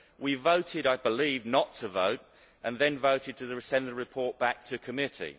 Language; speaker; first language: English; native; English